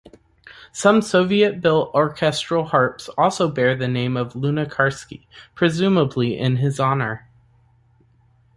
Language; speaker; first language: English; native; English